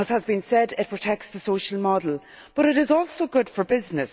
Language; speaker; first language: English; native; English